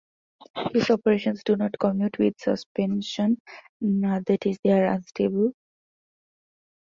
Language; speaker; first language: English; non-native, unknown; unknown